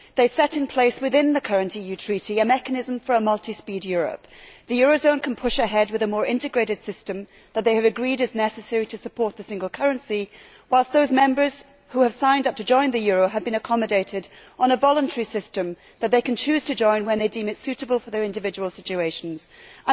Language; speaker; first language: English; native; English